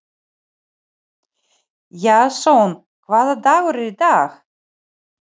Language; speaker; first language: Icelandic; non-native, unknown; Ukrainian